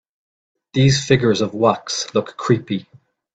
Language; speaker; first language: English; native; English